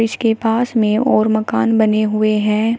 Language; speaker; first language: Hindi; native; Hindi